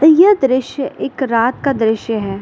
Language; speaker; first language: Hindi; native; Hindi